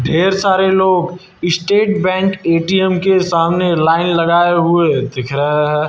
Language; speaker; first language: Hindi; native; Hindi